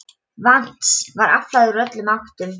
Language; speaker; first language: Icelandic; non-native, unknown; Polish